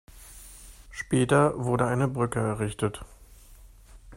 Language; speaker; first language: German; native; German